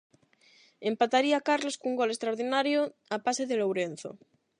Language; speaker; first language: Galician; non-native, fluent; Spanish